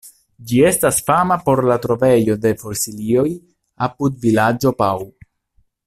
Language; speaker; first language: Esperanto; non-native, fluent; Italian